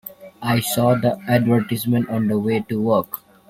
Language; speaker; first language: English; non-native, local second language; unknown